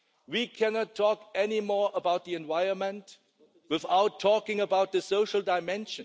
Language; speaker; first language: English; non-native, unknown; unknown